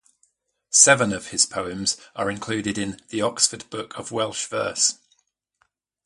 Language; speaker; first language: English; native; English